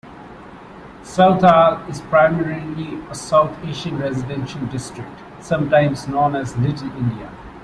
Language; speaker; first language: English; non-native, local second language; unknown